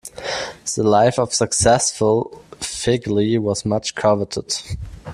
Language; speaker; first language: English; non-native, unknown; German